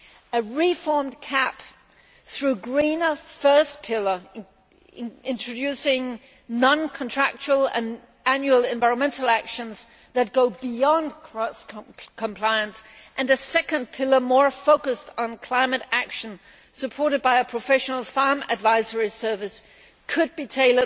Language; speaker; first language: English; non-native, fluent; Danish